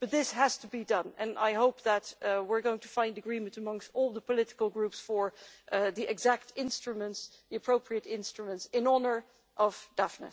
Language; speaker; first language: English; non-native, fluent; Dutch